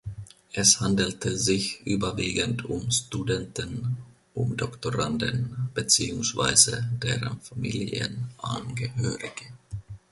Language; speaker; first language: German; non-native, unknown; Finnish